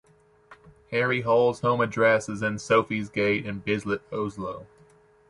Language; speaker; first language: English; native; English